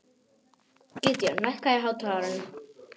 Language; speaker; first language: Icelandic; non-native, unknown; Polish